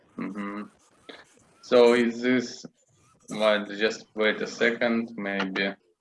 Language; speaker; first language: English; non-native, learner; Russian